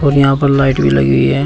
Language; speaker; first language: Hindi; native; Hindi